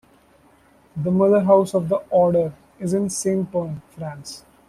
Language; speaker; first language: English; non-native, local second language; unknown